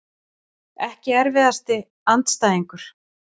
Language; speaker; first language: Icelandic; native; Icelandic